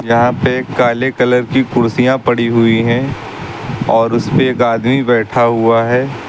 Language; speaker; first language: Hindi; native; Hindi